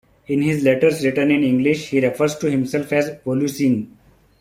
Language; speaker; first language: English; non-native, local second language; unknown